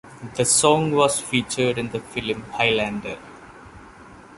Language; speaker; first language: English; non-native, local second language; Malayalam